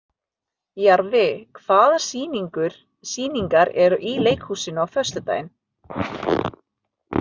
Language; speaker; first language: Icelandic; non-native, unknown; Filipino